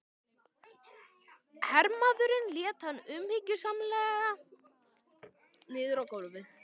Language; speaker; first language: Icelandic; native; Icelandic